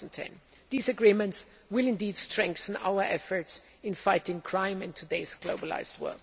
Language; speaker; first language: English; non-native, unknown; German